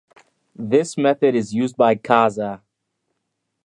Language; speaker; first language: English; native; English